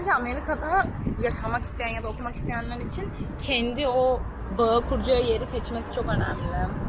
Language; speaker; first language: Turkish; native; Turkish